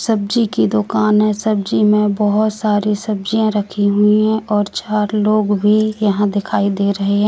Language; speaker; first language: Hindi; native; Hindi